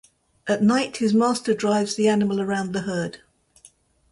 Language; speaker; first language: English; native; English